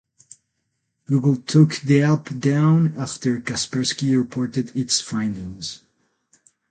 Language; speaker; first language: English; non-native, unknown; Spanish